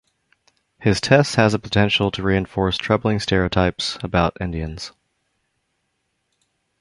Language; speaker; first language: English; native; English